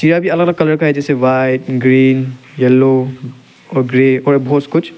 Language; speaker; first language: Hindi; non-native, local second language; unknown